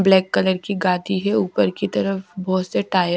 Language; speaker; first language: Hindi; non-native, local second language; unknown